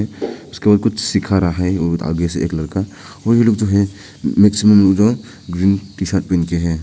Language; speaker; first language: Hindi; non-native, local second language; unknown